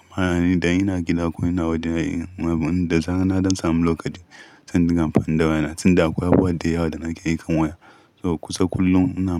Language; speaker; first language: Hausa; non-native, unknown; Yoruba